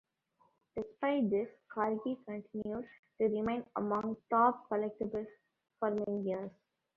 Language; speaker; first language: English; non-native, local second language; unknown